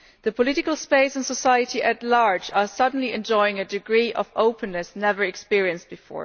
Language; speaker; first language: English; non-native, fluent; German